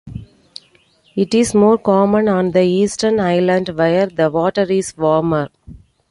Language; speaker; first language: English; non-native, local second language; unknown